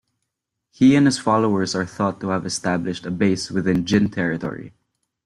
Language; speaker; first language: English; non-native, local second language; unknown